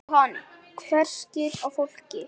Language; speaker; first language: Icelandic; native; Icelandic